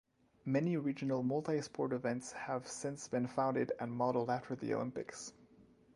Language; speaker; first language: English; non-native, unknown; French